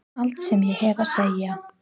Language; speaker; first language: Icelandic; non-native, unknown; English